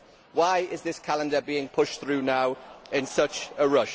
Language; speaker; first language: English; native; English